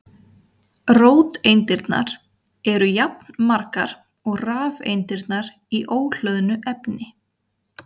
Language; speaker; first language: Icelandic; native; Icelandic